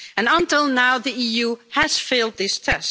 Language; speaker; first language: English; non-native, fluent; Dutch